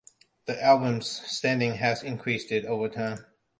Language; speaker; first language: English; non-native, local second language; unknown